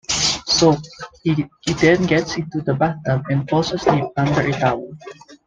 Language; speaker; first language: English; non-native, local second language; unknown